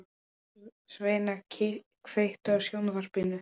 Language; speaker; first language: Icelandic; non-native, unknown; Polish